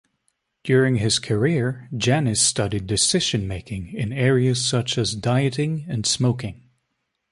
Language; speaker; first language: English; native; English